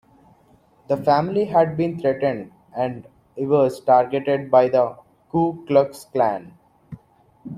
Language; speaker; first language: English; non-native, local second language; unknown